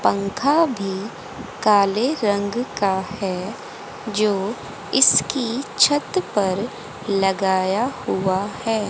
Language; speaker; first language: Hindi; native; Hindi